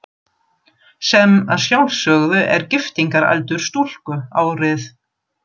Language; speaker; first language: Icelandic; non-native, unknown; German